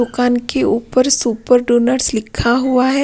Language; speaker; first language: Hindi; non-native, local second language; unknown